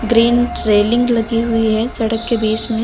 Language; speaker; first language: Hindi; native; Hindi